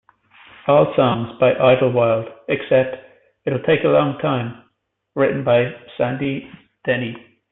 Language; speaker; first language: English; native; English